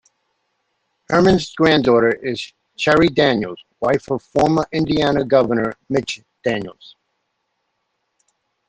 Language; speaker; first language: English; native; English